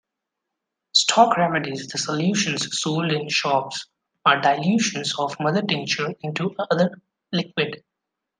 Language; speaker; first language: English; non-native, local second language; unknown